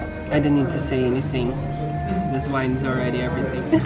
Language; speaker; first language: English; non-native, learner; Portuguese